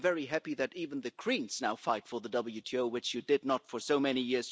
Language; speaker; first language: English; non-native, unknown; German